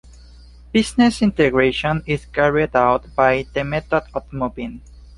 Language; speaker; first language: English; non-native, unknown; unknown